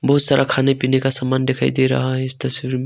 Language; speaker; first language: Hindi; non-native, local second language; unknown